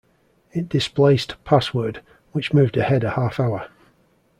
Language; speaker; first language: English; native; English